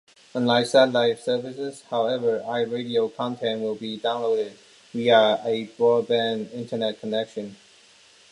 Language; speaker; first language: English; non-native, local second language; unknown